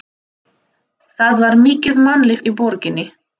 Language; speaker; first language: Icelandic; non-native, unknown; Russian